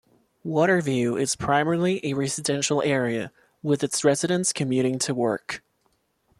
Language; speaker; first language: English; non-native, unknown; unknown